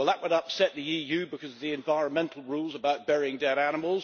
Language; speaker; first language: English; native; English